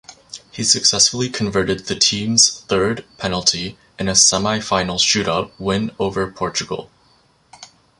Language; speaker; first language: English; native; English